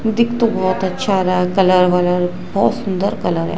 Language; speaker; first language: Hindi; non-native, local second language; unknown